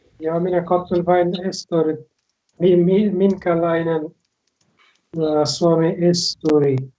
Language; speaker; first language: Finnish; non-native, learner; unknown